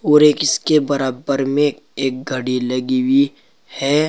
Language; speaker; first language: Hindi; native; Hindi